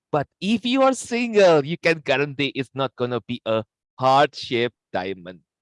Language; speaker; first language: English; non-native, fluent; Indonesian